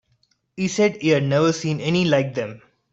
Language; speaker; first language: English; non-native, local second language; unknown